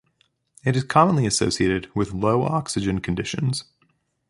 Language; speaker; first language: English; native; English